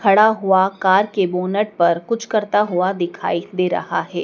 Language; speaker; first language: Hindi; native; Hindi